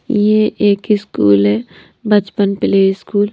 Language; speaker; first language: Hindi; non-native, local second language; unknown